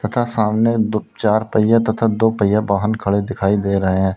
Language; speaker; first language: Hindi; native; Hindi